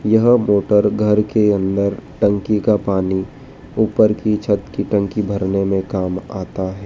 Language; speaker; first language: Hindi; native; Hindi